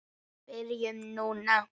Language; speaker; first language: Icelandic; native; Icelandic